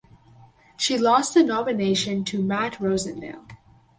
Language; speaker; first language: English; native; English